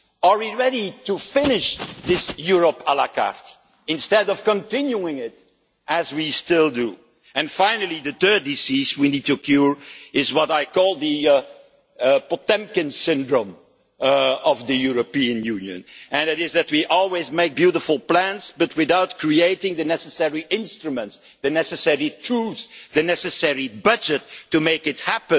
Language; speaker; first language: English; non-native, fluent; Dutch